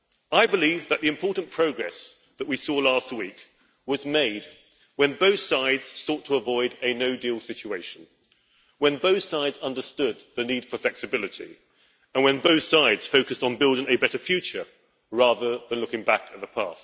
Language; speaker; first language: English; native; English